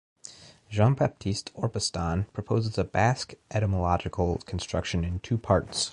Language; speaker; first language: English; native; English